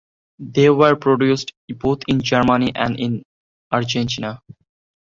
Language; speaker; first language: English; non-native, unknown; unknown